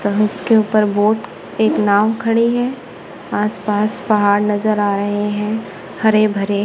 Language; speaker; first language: Hindi; non-native, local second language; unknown